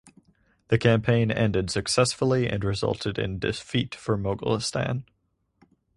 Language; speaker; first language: English; native; English